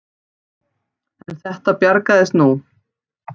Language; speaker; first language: Icelandic; native; Icelandic